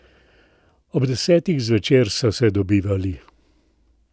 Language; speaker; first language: Slovenian; native; Slovenian